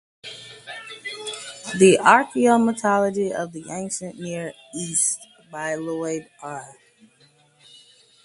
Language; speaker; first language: English; native; English